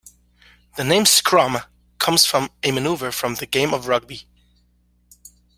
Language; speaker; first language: English; native; English